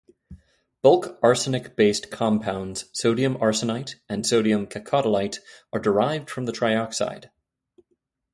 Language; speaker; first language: English; native; English